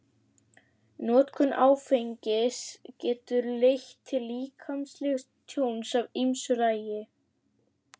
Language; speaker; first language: Icelandic; native; Icelandic